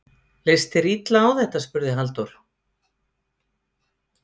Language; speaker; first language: Icelandic; native; Icelandic